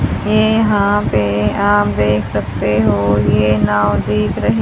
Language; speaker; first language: Hindi; native; Hindi